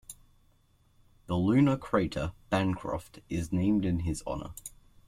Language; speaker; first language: English; native; English